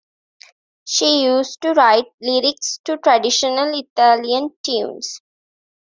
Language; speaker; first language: English; non-native, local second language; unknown